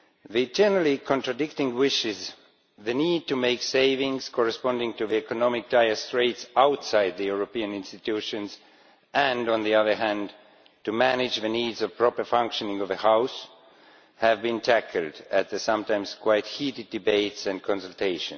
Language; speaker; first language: English; non-native, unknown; Estonian